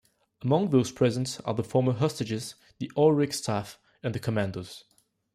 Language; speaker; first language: English; non-native, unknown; French